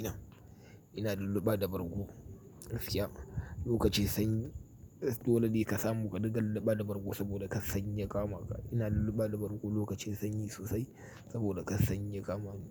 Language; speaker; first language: Hausa; native; Hausa